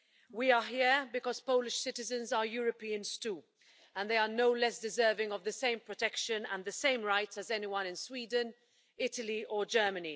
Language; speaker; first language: English; non-native, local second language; Maltese